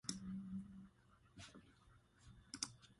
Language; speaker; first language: English; native; English